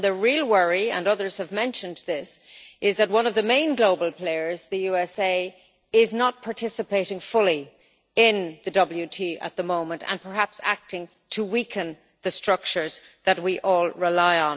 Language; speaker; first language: English; native; English